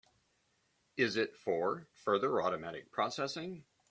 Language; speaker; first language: English; native; English